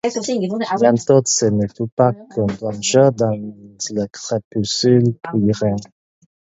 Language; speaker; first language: French; non-native, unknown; English